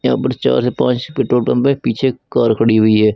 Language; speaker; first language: Hindi; native; Hindi